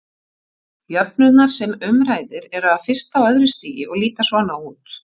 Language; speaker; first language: Icelandic; native; Icelandic